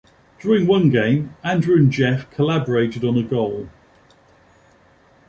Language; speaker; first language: English; native; English